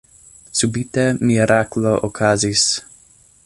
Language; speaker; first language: Esperanto; non-native, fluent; English